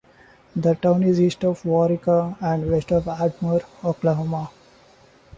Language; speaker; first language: English; non-native, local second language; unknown